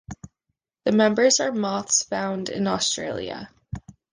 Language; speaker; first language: English; native; English